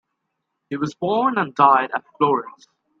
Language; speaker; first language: English; native; English